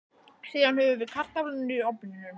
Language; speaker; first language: Icelandic; native; Icelandic